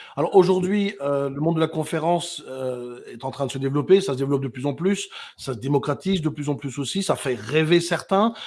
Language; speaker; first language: French; native; French